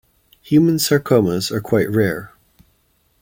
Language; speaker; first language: English; native; English